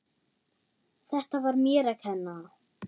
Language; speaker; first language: Icelandic; non-native, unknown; German